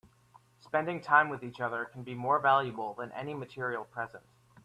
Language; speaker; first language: English; native; English